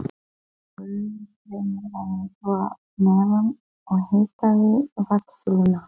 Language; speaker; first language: Icelandic; non-native, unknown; Polish